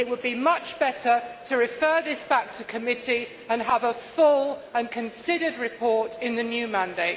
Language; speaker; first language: English; native; English